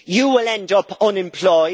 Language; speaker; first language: English; native; English